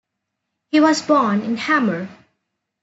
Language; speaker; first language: English; non-native, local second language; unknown